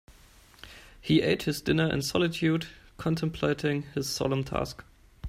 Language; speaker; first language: English; non-native, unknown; German